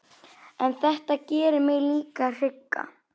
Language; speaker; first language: Icelandic; native; Icelandic